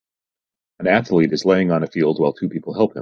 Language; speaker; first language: English; native; English